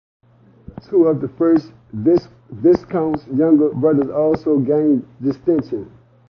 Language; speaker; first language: English; native; English